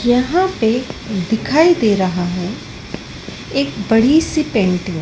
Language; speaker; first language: Hindi; native; Hindi